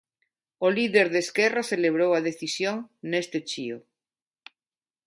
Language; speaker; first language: Galician; non-native, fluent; Spanish